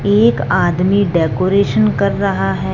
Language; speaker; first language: Hindi; non-native, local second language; Punjabi